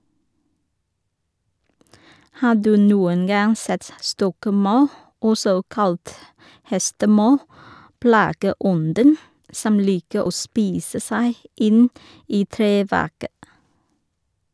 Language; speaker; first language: Norwegian; non-native, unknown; Vietnamese